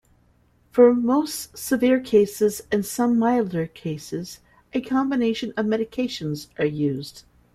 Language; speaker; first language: English; native; English